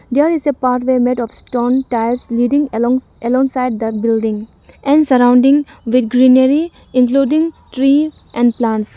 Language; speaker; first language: English; non-native, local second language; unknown